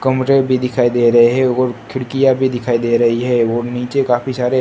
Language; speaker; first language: Hindi; non-native, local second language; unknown